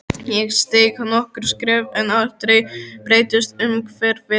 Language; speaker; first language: Icelandic; native; Icelandic